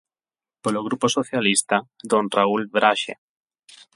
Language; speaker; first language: Galician; non-native, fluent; Spanish